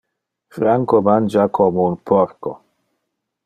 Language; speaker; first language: Interlingua; non-native, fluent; Dutch